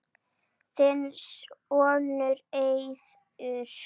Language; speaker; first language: Icelandic; native; Icelandic